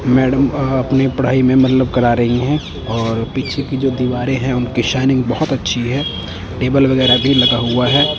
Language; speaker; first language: Hindi; non-native, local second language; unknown